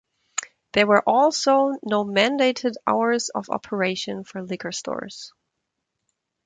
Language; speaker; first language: English; non-native, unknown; German